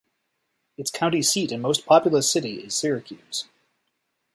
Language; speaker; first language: English; native; English